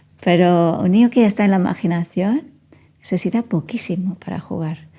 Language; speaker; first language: Spanish; non-native, fluent; Portuguese